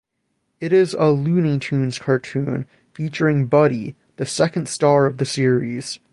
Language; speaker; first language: English; native; English